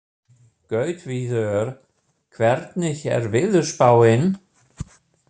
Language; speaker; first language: Icelandic; non-native, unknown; German